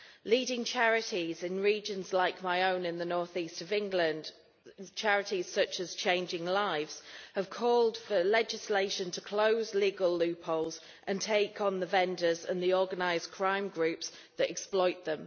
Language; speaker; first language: English; native; English